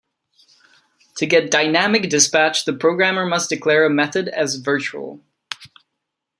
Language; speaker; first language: English; non-native, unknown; Czech